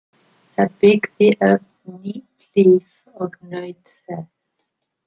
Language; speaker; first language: Icelandic; non-native, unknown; English